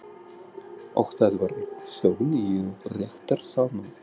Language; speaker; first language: Icelandic; non-native, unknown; Russian